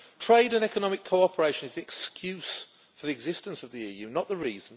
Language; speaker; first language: English; native; English